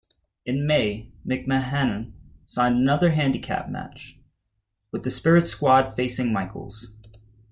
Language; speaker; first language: English; native; English